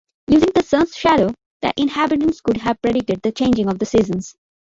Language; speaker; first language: English; non-native, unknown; Bangla